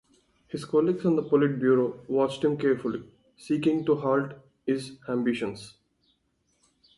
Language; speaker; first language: English; non-native, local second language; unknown